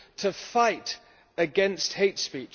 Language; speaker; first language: English; non-native, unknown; German